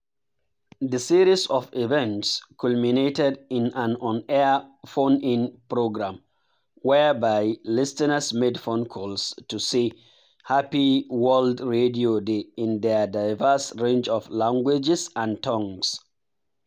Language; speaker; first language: English; non-native, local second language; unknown